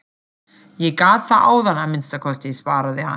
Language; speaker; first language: Icelandic; non-native, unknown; German